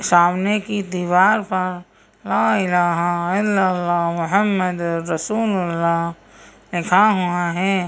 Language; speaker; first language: Hindi; native; Hindi